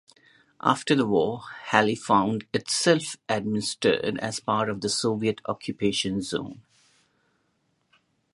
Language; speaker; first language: English; non-native, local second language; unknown